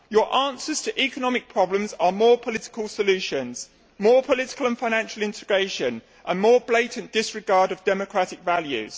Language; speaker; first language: English; native; English